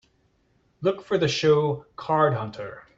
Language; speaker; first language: English; native; English